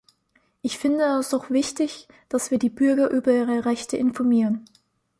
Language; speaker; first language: German; native; German